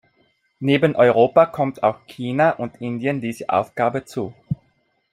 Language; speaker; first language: German; non-native, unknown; Italian